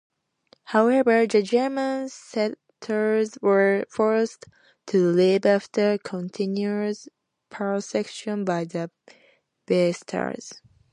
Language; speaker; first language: English; native; English